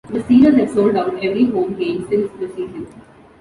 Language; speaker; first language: English; non-native, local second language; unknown